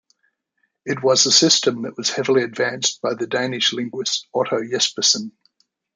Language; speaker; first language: English; native; English